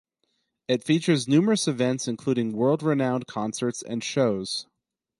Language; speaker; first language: English; native; English